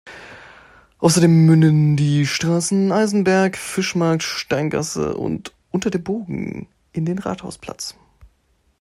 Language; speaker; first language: German; native; German